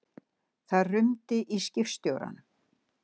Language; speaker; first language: Icelandic; native; Icelandic